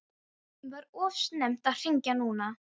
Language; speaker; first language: Icelandic; non-native, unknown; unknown